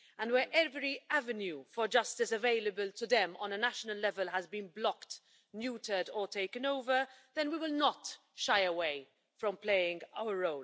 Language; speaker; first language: English; non-native, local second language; Maltese